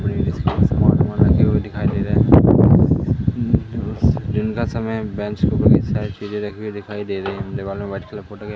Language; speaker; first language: Hindi; native; Hindi